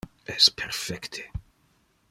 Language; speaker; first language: Interlingua; non-native, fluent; Dutch